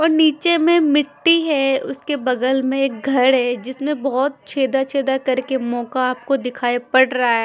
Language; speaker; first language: Hindi; non-native, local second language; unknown